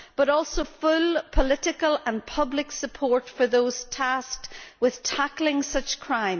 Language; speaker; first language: English; native; English